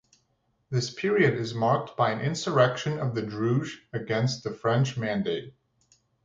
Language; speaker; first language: English; native; English